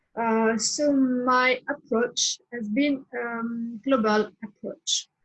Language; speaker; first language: English; non-native, learner; French